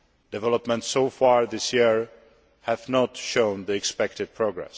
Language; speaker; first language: English; non-native, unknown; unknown